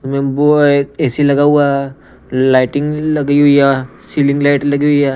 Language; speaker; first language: Hindi; non-native, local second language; Punjabi